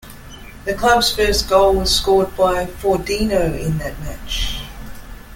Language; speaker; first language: English; native; English